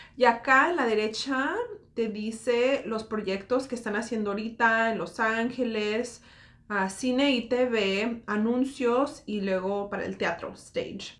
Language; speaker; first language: Spanish; early bilingual, heritage; Spanish